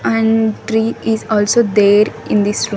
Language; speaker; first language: English; non-native, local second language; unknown